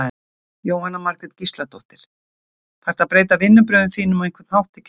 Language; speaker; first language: Icelandic; native; Icelandic